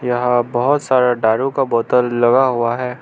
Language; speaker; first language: Hindi; non-native, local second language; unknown